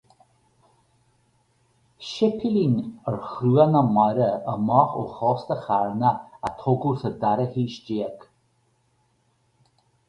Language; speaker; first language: Irish; native; Irish